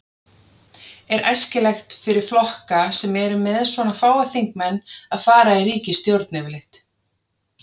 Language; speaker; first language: Icelandic; native; Icelandic